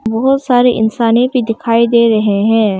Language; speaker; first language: Hindi; non-native, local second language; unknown